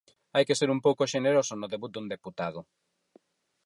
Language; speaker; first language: Galician; non-native, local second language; Spanish